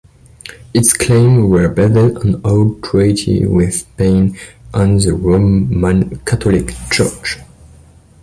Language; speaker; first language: English; non-native, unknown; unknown